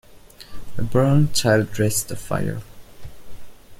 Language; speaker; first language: English; non-native, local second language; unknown